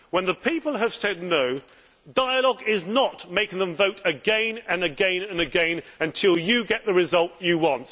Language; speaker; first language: English; native; English